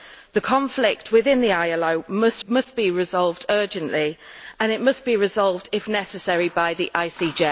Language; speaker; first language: English; native; English